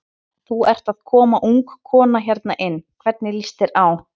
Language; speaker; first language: Icelandic; native; Icelandic